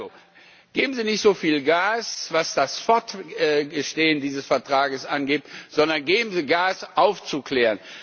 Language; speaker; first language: German; non-native, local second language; Luxembourgish